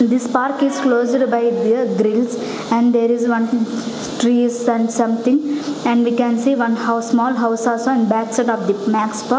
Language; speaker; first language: English; non-native, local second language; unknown